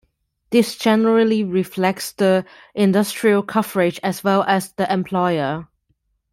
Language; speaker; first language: English; non-native, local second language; Cantonese